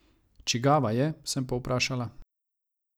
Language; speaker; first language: Slovenian; non-native, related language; Croatian